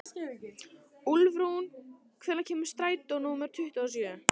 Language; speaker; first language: Icelandic; non-native, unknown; Italian